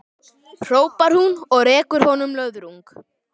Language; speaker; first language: Icelandic; native; Icelandic